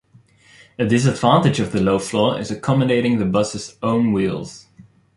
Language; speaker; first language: English; non-native, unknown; Dutch